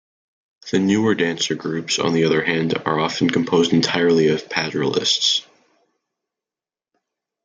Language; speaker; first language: English; native; English